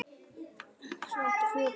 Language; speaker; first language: Icelandic; native; Icelandic